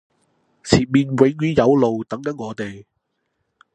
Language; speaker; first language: Cantonese; non-native, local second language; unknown